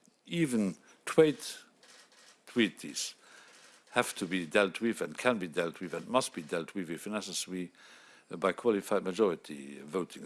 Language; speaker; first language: English; non-native, fluent; Luxembourgish